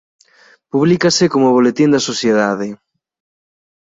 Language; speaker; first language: Galician; native; Galician